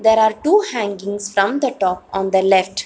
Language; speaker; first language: English; non-native, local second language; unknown